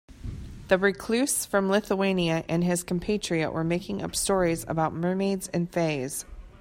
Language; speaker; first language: English; native; English